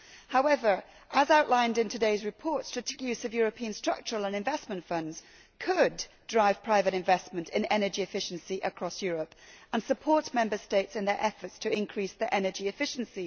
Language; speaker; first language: English; native; English